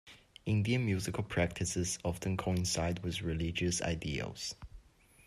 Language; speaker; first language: English; non-native, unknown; Chinese